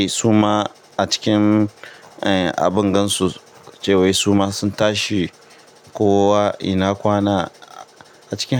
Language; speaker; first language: Hausa; non-native, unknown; Yoruba